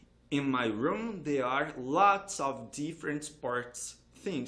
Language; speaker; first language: English; non-native, fluent; Portuguese